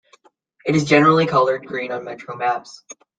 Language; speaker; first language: English; native; English